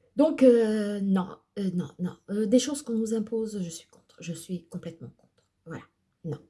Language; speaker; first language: French; early bilingual, other home language; Portuguese